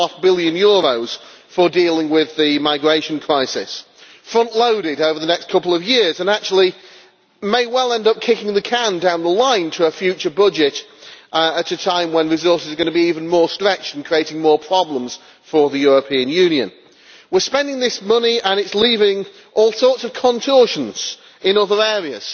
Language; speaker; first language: English; native; English